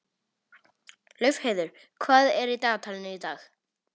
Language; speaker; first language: Icelandic; non-native, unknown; Polish